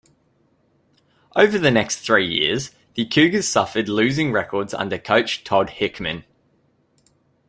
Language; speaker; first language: English; native; English